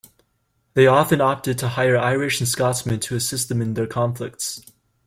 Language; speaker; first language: English; native; English